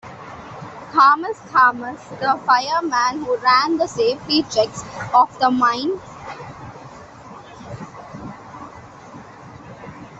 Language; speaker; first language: English; non-native, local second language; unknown